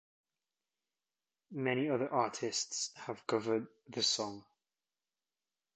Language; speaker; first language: English; native; English